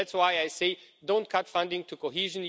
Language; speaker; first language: English; non-native, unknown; Romanian